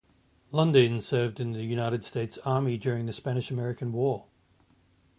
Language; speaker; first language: English; native; English